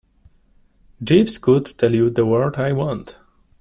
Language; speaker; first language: English; non-native, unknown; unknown